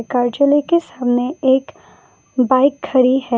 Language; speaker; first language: Hindi; non-native, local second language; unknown